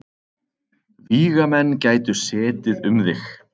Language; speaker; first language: Icelandic; native; Icelandic